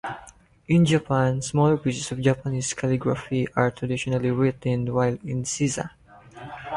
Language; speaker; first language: English; non-native, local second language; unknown